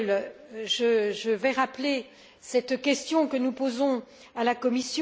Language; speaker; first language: French; native; French